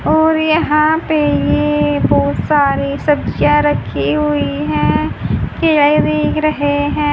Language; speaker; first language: Hindi; native; Hindi